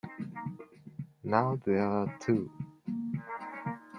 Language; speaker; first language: English; non-native, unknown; Japanese